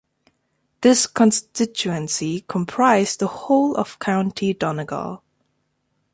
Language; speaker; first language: English; non-native, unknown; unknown